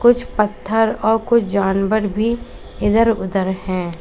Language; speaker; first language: Hindi; native; Hindi